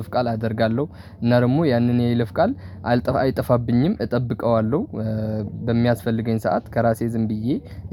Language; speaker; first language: Amharic; non-native, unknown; Tigrinya